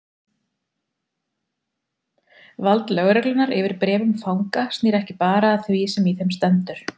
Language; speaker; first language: Icelandic; native; Icelandic